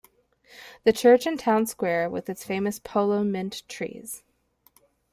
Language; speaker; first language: English; native; English